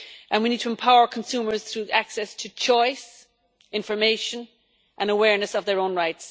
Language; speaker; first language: English; native; English